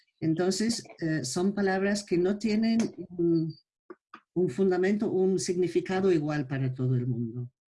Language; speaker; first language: Spanish; non-native, fluent; English